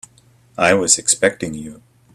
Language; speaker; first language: English; native; English